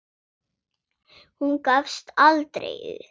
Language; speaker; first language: Icelandic; non-native, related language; Swedish